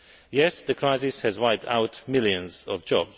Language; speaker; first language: English; non-native, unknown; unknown